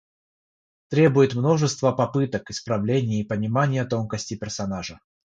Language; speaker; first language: Russian; non-native, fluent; Georgian